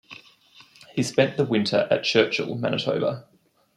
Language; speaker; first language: English; native; English